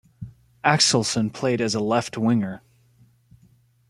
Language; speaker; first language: English; native; English